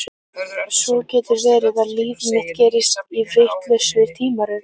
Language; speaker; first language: Icelandic; native; Icelandic